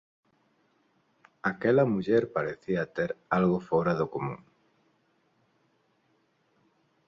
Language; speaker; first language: Galician; non-native, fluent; Spanish